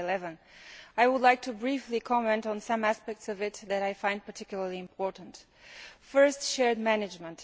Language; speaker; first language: English; non-native, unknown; Bulgarian